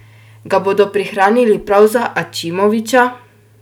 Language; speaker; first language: Slovenian; native; Slovenian